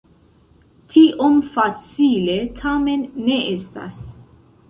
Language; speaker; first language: Esperanto; non-native, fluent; Central Kurdish